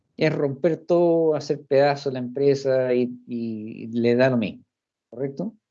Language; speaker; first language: Spanish; early bilingual, heritage; Spanish